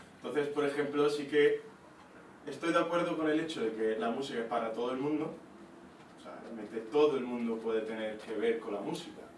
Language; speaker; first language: Spanish; non-native, fluent; Italian